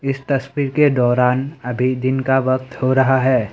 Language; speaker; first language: Hindi; non-native, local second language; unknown